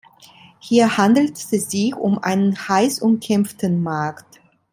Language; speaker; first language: German; non-native, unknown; Italian